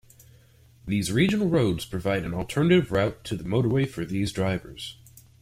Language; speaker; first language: English; native; English